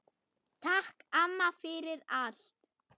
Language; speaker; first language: Icelandic; non-native, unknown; German